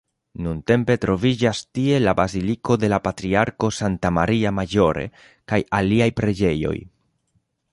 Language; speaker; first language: Esperanto; non-native, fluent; Spanish